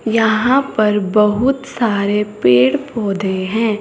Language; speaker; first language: Hindi; native; Hindi